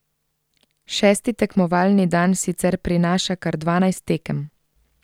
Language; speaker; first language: Slovenian; native; Slovenian